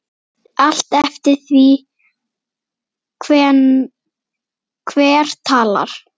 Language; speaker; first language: Icelandic; native; Icelandic